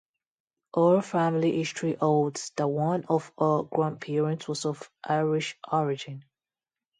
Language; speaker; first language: English; non-native, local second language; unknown